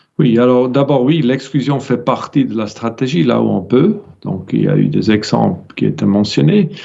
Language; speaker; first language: French; non-native, fluent; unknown